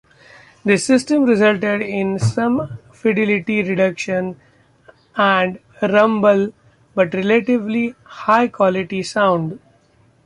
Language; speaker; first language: English; non-native, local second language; Marathi